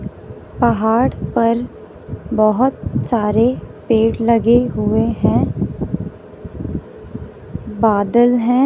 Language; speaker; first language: Hindi; non-native, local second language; Punjabi